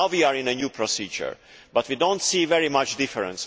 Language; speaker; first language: English; non-native, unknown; Hungarian